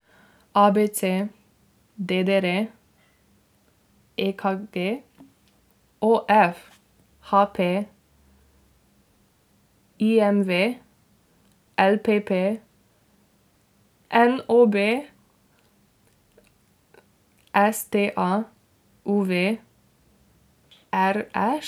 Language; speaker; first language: Slovenian; native; Slovenian